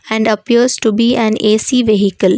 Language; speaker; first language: English; non-native, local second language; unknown